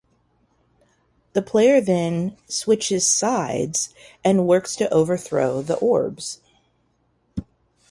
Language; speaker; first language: English; native; English